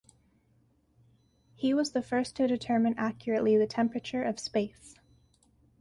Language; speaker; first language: English; native; English